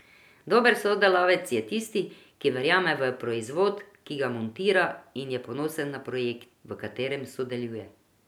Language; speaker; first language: Slovenian; non-native, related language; Croatian